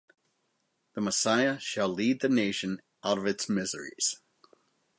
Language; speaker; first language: English; native; English